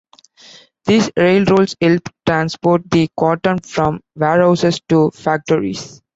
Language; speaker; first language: English; non-native, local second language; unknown